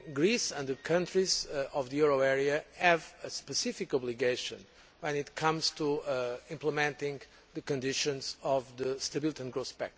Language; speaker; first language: English; non-native, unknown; Portuguese